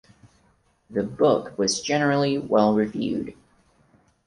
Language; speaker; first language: English; non-native, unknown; Portuguese